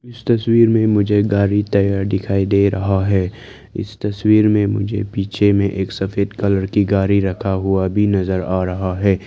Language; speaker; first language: Hindi; non-native, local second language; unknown